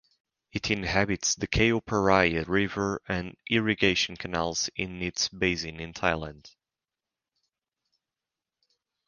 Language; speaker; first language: English; native; English